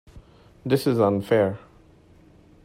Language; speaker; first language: English; non-native, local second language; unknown